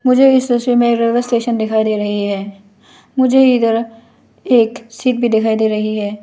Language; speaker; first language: Hindi; non-native, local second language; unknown